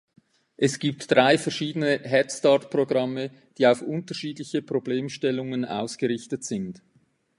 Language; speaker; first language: German; native; German